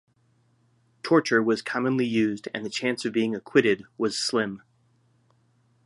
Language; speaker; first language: English; native; English